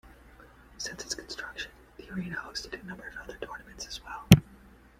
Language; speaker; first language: English; native; English